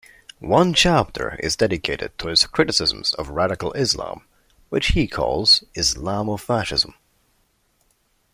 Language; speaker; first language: English; non-native, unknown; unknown